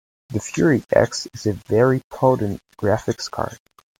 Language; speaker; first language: English; native; English